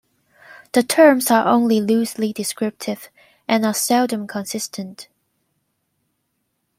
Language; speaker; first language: English; non-native, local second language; Cantonese